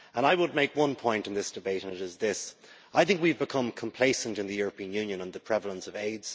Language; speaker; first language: English; native; English